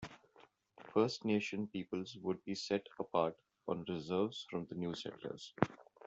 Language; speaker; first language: English; non-native, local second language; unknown